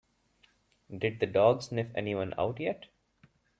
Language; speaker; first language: English; non-native, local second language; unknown